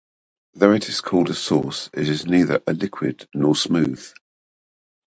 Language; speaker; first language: English; native; English